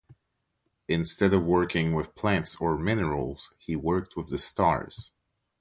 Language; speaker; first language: English; non-native, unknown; French